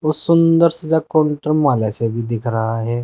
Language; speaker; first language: Hindi; native; Hindi